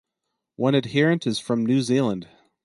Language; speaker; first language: English; native; English